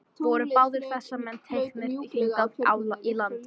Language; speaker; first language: Icelandic; non-native, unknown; English